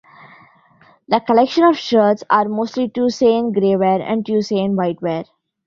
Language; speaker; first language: English; non-native, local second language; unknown